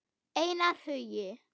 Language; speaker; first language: Icelandic; non-native, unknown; German